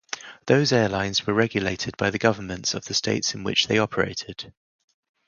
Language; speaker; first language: English; native; English